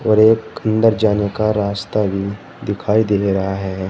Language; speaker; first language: Hindi; native; Hindi